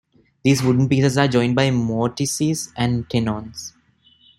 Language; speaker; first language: English; non-native, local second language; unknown